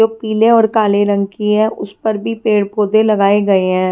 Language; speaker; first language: Hindi; non-native, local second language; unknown